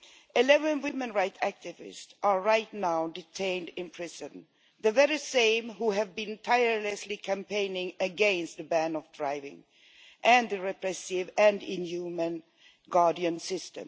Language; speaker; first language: English; non-native, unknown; Swedish